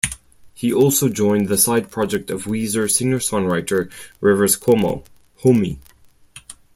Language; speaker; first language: English; non-native, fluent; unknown